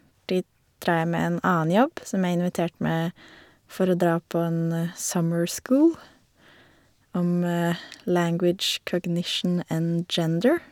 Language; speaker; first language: Norwegian; native; Norwegian